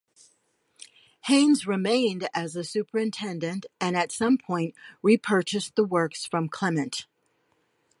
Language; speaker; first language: English; native; English